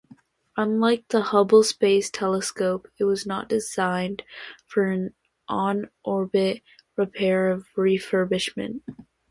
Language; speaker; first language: English; native; English